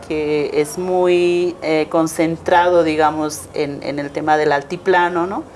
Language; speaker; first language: Spanish; non-native, local second language; Aymara